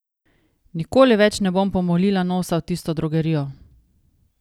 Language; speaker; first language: Slovenian; native; Slovenian